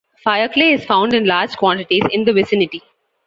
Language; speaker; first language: English; non-native, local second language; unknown